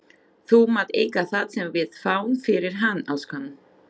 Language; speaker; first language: Icelandic; non-native, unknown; Slovak